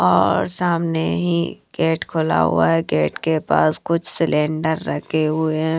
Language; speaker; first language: Hindi; non-native, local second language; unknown